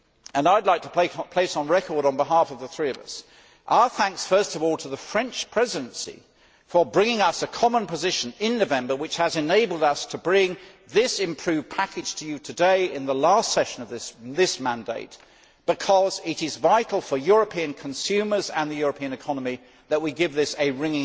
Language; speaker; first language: English; native; English